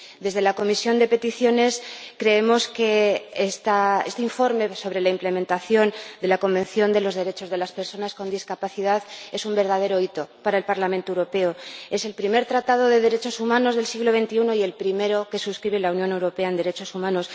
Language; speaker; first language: Spanish; native; Spanish